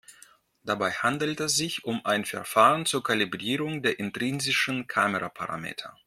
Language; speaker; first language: German; non-native, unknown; Russian